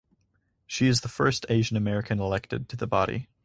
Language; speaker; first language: English; native; English